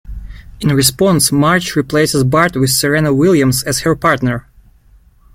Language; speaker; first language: English; native; English